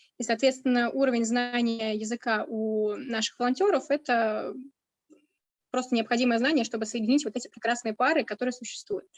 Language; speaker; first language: Russian; native; Russian